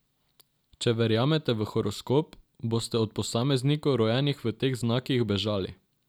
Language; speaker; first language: Slovenian; non-native, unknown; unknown